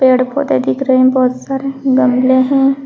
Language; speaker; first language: Hindi; native; Hindi